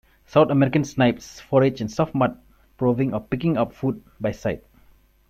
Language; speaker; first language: English; non-native, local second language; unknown